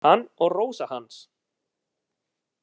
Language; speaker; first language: Icelandic; non-native, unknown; Italian